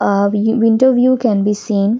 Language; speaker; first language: English; non-native, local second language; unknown